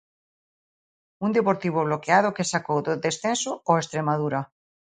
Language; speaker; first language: Galician; native; Galician